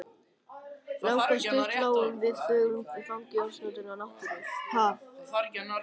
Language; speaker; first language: Icelandic; native; Icelandic